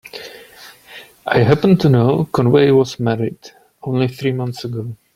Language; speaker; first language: English; non-native, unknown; Czech